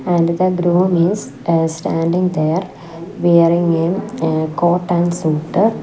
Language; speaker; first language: English; non-native, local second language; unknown